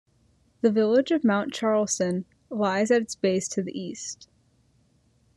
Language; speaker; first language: English; native; English